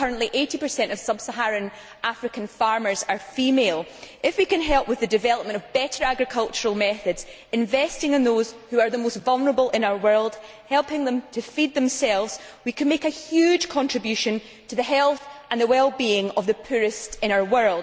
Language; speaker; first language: English; native; English